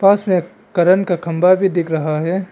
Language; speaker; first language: Hindi; non-native, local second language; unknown